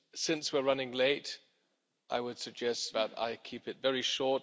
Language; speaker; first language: English; non-native, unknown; German